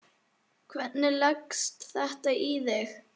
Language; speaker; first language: Icelandic; native; Icelandic